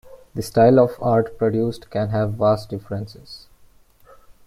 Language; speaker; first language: English; non-native, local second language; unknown